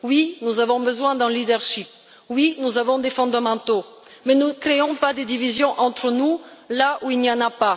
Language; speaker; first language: French; non-native, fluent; Bulgarian